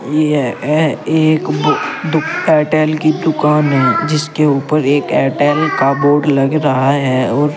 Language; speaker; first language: Hindi; native; Hindi